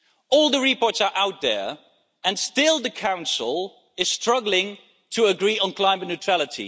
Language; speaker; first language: English; non-native, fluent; Dutch